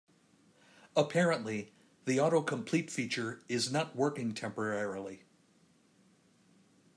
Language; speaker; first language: English; native; English